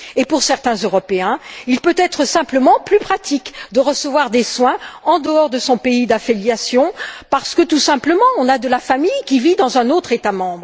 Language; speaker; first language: French; native; French